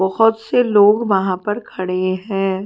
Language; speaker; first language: Hindi; native; Hindi